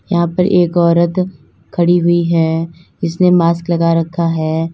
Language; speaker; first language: Hindi; native; Hindi